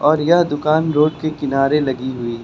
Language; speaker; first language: Hindi; native; Hindi